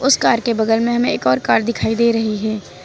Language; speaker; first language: Hindi; native; Hindi